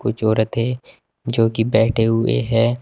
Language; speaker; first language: Hindi; native; Hindi